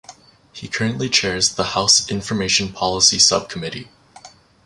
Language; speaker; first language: English; native; English